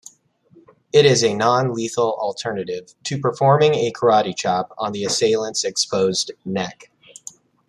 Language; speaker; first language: English; native; English